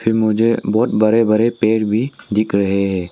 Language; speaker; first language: Hindi; non-native, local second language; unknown